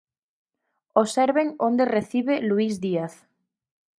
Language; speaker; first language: Galician; native; Galician